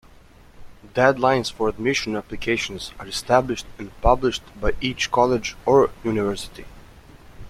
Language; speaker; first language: English; native; English